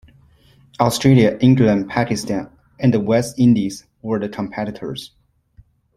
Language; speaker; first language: English; non-native, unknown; Chinese